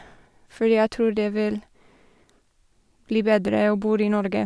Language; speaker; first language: Norwegian; non-native, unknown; English